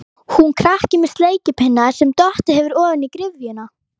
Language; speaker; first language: Icelandic; native; Icelandic